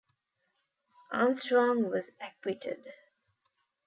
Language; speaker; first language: English; non-native, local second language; Tamil